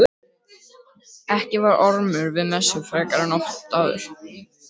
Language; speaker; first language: Icelandic; native; Icelandic